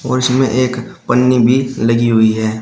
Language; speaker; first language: Hindi; native; Hindi